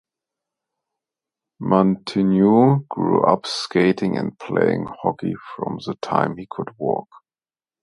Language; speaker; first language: English; non-native, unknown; German